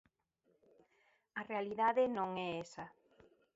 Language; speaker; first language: Galician; native; Galician